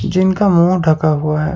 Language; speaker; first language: Hindi; non-native, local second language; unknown